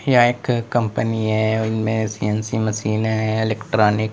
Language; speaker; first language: Hindi; native; Hindi